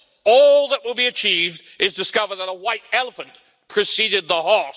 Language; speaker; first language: English; native; English